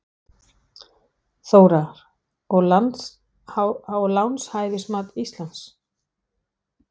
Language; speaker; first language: Icelandic; non-native, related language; Danish